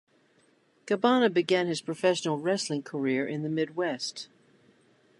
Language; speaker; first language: English; native; English